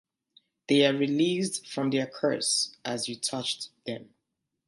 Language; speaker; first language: English; native; English